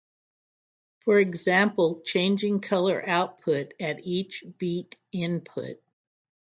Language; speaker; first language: English; native; English